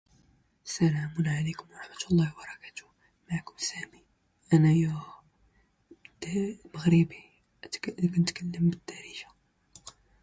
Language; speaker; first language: English; non-native, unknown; Moroccan Arabic